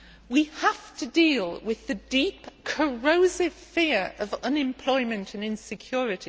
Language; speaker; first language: English; native; English